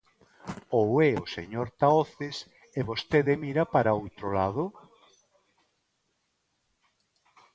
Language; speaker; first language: Galician; non-native, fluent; Spanish